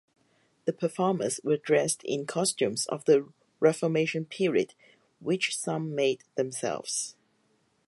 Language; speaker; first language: English; non-native, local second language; Cantonese